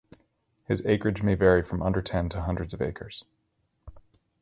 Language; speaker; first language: English; native; English